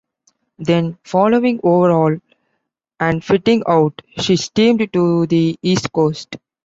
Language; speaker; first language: English; non-native, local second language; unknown